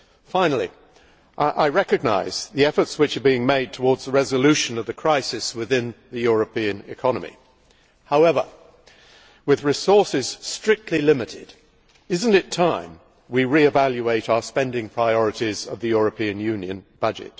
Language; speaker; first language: English; native; English